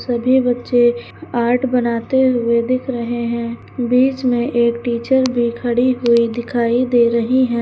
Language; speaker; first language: Hindi; native; Hindi